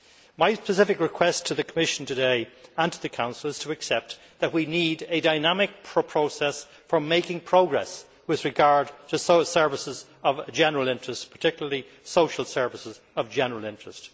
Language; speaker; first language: English; native; English